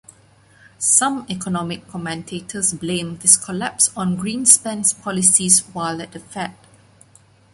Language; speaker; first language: English; non-native, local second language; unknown